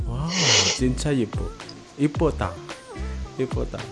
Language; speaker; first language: Korean; non-native, learner; Indonesian